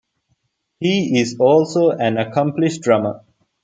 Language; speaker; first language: English; non-native, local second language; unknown